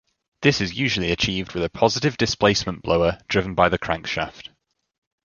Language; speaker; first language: English; native; English